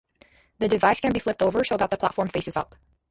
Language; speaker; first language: English; native; English